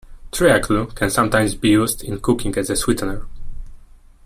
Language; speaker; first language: English; non-native, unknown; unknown